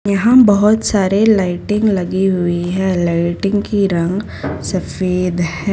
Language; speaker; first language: Hindi; non-native, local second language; Gujarati